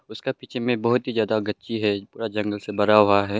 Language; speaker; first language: Hindi; early bilingual, other home language; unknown